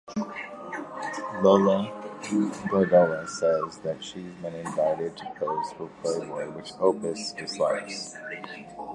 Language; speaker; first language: English; native; English